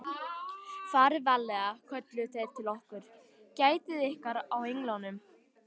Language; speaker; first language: Icelandic; native; Icelandic